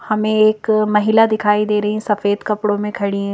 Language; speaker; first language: Hindi; native; Hindi